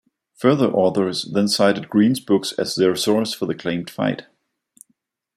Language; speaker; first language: English; non-native, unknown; Danish